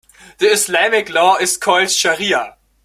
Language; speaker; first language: English; non-native, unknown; German